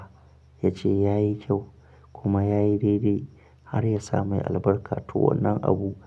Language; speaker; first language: Hausa; non-native, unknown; Akan